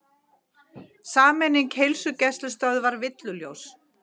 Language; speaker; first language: Icelandic; native; Icelandic